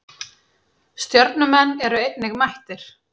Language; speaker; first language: Icelandic; native; Icelandic